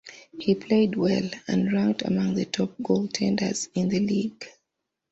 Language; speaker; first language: English; non-native, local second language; Ganda